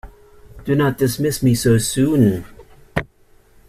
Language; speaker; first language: English; native; English